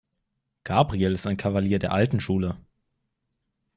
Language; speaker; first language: German; native; German